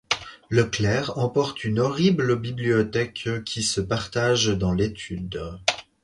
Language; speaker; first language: French; native; French